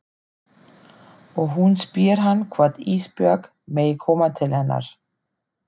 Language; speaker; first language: Icelandic; non-native, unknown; German